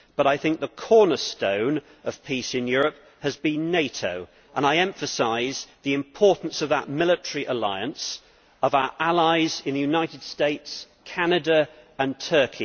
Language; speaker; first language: English; native; English